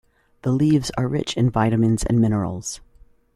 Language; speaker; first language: English; native; English